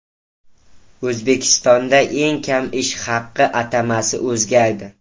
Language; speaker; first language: Uzbek; native; Uzbek